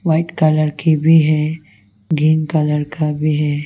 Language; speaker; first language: Hindi; non-native, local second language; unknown